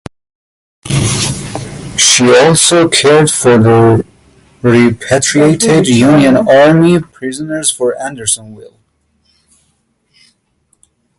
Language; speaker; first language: English; native; English